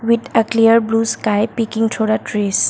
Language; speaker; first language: English; non-native, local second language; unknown